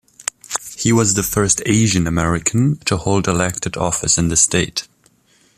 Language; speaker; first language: English; non-native, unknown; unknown